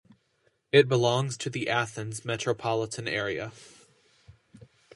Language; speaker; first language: English; native; English